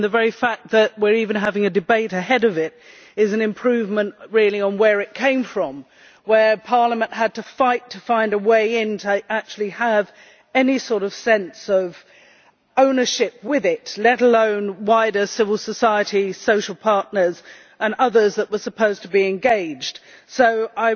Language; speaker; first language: English; native; English